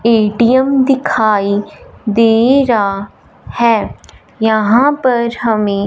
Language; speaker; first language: Hindi; non-native, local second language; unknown